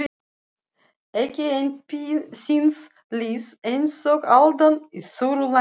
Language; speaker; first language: Icelandic; non-native, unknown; Russian